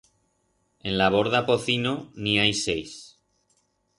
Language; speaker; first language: Aragonese; non-native, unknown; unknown